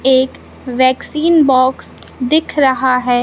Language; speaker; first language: Hindi; native; Hindi